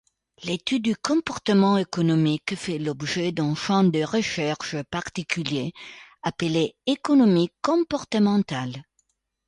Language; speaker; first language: French; non-native, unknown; Italian